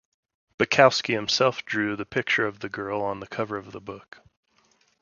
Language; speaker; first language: English; native; English